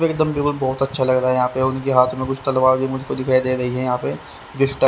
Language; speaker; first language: Hindi; native; Hindi